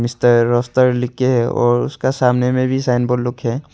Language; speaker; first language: Hindi; non-native, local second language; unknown